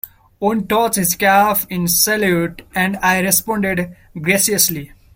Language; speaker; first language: English; non-native, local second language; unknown